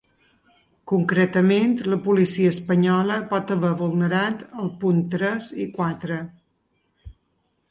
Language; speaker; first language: Catalan; native; Catalan